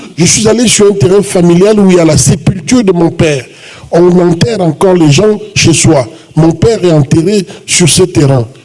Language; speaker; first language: French; non-native, local second language; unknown